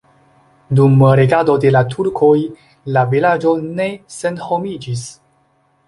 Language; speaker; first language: Esperanto; non-native, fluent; Chinese